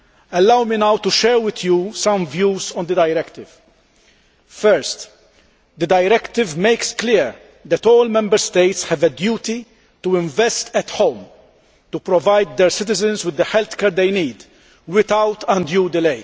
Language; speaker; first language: English; non-native, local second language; Maltese